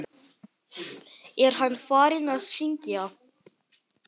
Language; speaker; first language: Icelandic; non-native, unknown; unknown